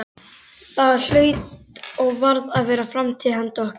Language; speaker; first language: Icelandic; native; Icelandic